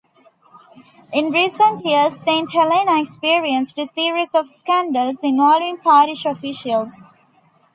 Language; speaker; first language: English; non-native, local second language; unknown